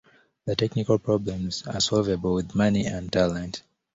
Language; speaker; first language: English; native; English